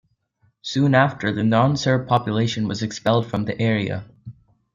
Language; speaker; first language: English; native; English